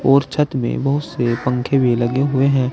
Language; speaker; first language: Hindi; native; Hindi